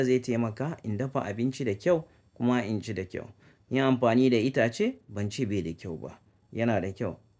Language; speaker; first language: Hausa; native; Hausa